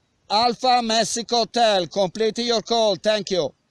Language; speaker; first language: English; non-native, learner; Italian